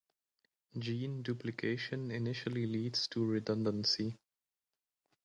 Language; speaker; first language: English; native; English